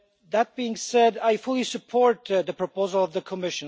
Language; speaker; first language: English; non-native, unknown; Polish